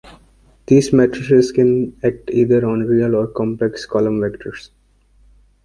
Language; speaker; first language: English; non-native, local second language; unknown